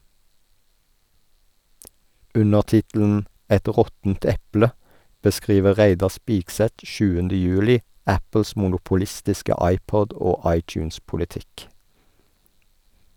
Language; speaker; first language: Norwegian; native; Norwegian